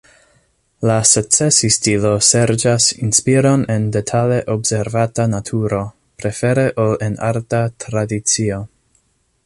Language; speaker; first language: Esperanto; non-native, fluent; English